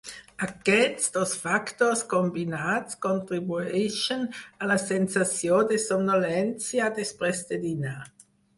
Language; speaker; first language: Catalan; non-native, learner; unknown